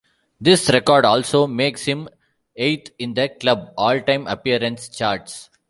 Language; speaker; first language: English; non-native, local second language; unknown